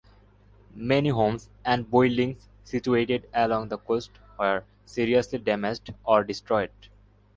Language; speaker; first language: English; non-native, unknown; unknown